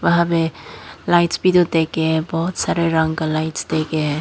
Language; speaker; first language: Hindi; non-native, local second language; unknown